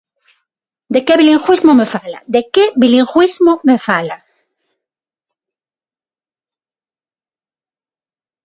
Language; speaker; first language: Galician; non-native, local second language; Spanish